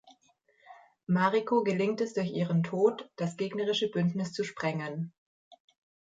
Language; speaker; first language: German; native; German